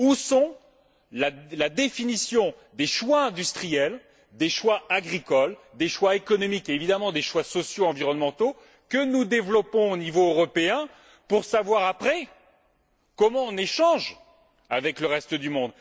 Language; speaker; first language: French; native; French